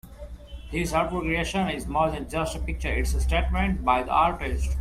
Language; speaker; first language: English; non-native, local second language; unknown